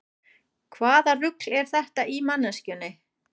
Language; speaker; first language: Icelandic; non-native, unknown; German